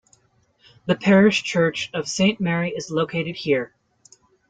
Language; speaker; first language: English; native; English